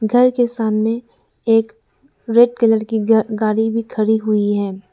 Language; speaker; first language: Hindi; non-native, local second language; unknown